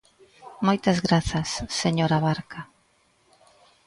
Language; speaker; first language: Galician; native; Galician